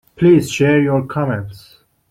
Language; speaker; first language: English; non-native, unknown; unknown